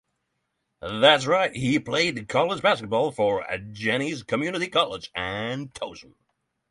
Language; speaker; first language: English; non-native, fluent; Norwegian